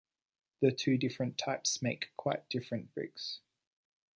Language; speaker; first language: English; native; English